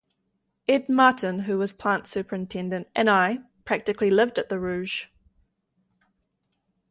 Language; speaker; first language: English; native; English